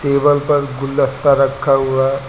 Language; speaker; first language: Hindi; native; Hindi